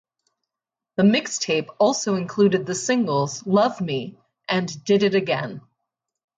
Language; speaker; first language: English; native; English